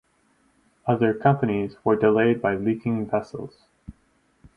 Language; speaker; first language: English; native; English